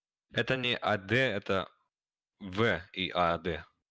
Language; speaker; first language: Russian; non-native, learner; English